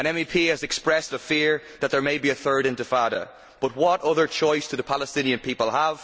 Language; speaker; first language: English; native; English